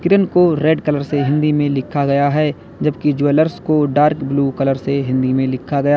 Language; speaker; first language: Hindi; native; Hindi